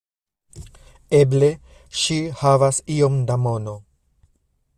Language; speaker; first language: Esperanto; non-native, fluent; Spanish